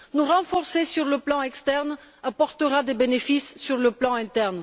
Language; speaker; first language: French; non-native, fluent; Bulgarian